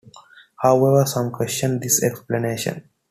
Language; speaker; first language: English; non-native, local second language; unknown